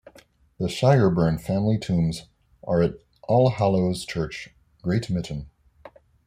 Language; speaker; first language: English; native; English